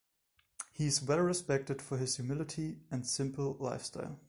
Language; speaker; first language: English; non-native, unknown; German